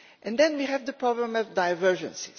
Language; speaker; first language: English; non-native, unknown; Portuguese